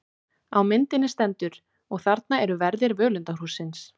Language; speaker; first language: Icelandic; native; Icelandic